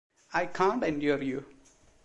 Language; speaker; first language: English; non-native, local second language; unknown